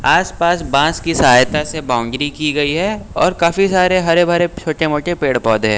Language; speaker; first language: Hindi; native; Hindi